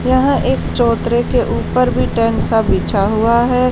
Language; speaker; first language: Hindi; native; Hindi